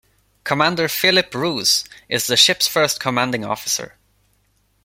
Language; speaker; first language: English; non-native, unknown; Swedish